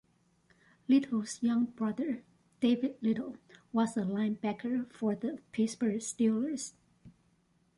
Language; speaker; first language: English; non-native, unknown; Chinese